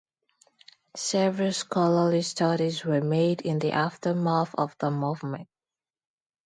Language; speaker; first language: English; non-native, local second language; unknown